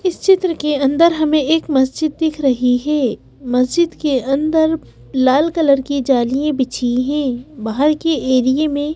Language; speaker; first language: Hindi; native; Hindi